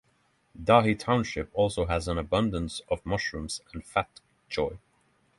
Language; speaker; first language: English; non-native, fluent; Norwegian